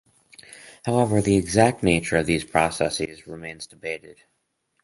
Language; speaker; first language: English; native; English